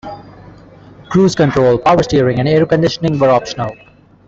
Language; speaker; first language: English; non-native, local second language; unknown